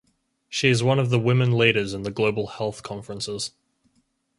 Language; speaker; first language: English; native; English